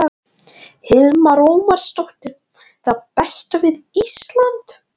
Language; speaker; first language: Icelandic; non-native, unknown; Latvian